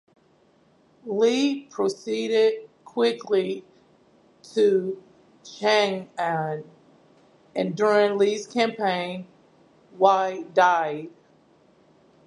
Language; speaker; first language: English; native; English